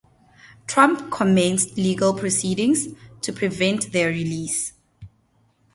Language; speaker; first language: English; non-native, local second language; Northern Sotho